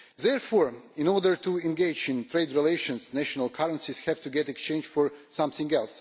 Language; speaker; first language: English; non-native, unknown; Russian